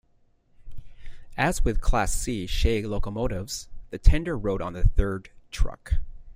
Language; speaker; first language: English; native; English